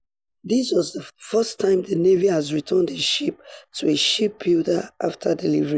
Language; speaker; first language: English; non-native, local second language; Yoruba